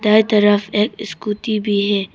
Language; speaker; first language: Hindi; early bilingual, other home language; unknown